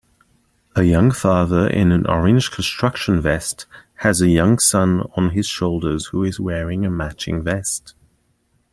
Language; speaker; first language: English; native; English